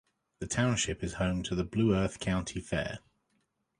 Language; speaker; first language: English; native; English